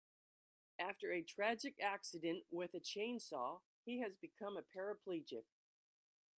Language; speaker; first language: English; native; English